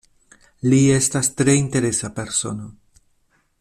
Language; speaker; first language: Esperanto; non-native, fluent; Spanish